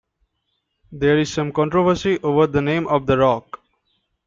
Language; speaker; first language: English; non-native, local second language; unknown